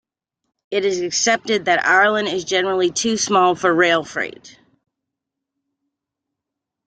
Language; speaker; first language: English; native; English